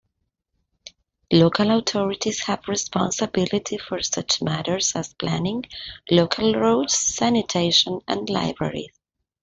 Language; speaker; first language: English; non-native, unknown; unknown